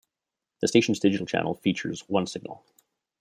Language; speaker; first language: English; native; English